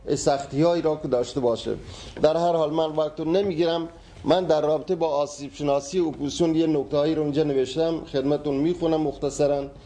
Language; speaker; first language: Persian; non-native, local second language; Baluchi